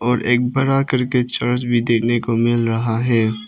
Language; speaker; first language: Hindi; non-native, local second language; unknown